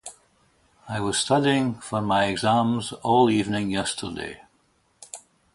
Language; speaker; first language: English; native; English